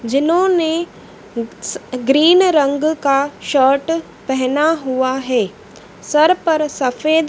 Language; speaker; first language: Hindi; native; Hindi